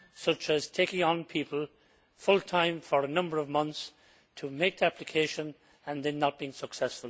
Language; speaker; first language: English; native; English